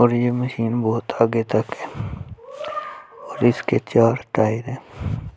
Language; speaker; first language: Hindi; non-native, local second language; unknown